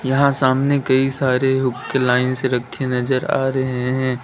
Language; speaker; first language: Hindi; native; Hindi